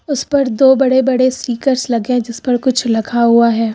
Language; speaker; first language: Hindi; native; Hindi